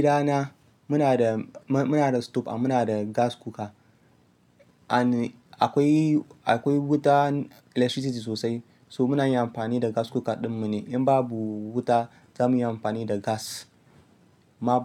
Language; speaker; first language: Hausa; non-native, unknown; Yoruba